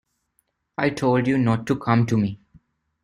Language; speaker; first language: English; non-native, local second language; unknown